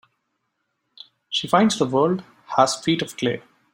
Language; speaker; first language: English; non-native, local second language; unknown